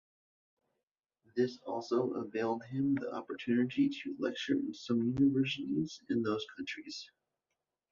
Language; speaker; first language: English; native; English